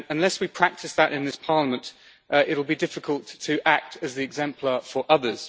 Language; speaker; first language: English; native; English